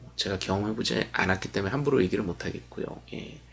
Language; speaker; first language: Korean; native; Korean